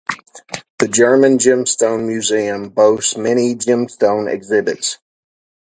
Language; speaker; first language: English; native; English